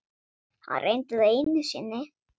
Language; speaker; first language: Icelandic; non-native, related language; Swedish